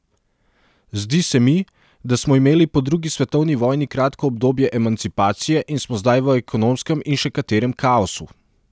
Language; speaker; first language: Slovenian; non-native, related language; Serbian